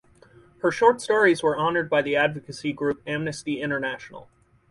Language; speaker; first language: English; native; English